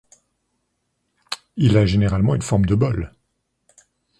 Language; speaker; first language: French; native; French